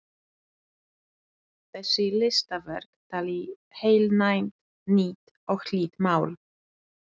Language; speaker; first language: Icelandic; non-native, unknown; Polish